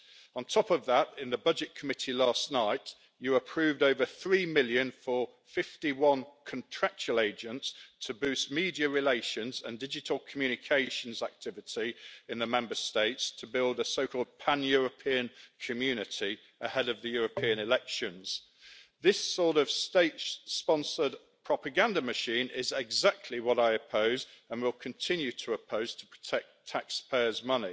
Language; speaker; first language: English; native; English